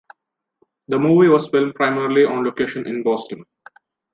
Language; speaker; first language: English; non-native, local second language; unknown